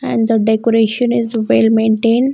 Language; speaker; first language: English; non-native, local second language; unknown